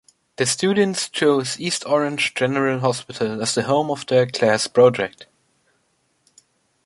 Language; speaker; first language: English; non-native, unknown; German